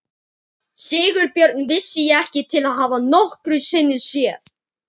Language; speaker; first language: Icelandic; native; Icelandic